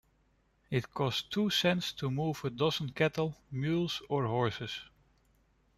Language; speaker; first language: English; non-native, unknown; Dutch